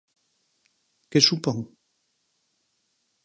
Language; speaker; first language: Galician; native; Galician